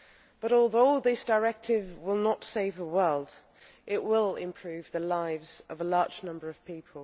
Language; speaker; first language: English; non-native, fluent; Dutch